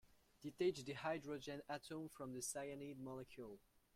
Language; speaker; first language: English; non-native, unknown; French